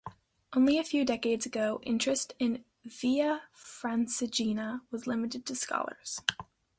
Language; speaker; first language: English; native; English